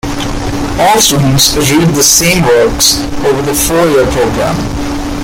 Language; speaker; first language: English; non-native, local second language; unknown